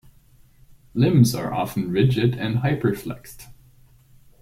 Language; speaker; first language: English; non-native, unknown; German